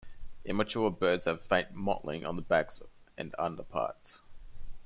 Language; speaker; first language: English; native; English